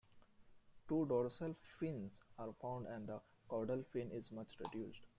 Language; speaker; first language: English; non-native, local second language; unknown